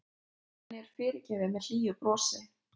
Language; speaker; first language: Icelandic; non-native, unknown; Lithuanian